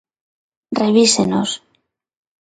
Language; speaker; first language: Galician; non-native, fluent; Spanish